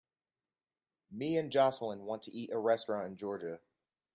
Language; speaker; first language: English; native; English